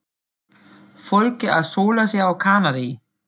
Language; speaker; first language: Icelandic; non-native, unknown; German